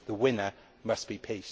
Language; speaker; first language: English; native; English